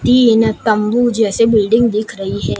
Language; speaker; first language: Hindi; non-native, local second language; Gujarati